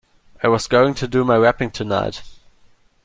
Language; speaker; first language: English; non-native, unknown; German